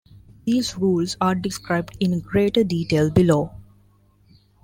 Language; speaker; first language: English; non-native, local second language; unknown